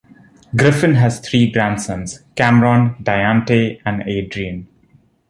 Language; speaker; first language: English; non-native, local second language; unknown